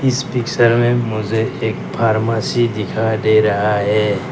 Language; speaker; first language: Hindi; non-native, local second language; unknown